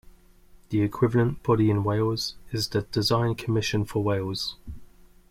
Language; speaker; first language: English; native; English